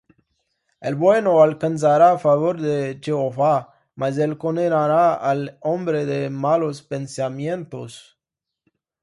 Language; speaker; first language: Spanish; non-native, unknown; Portuguese